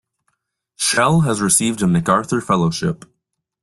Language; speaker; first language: English; native; English